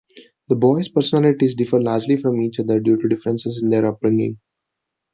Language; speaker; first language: English; non-native, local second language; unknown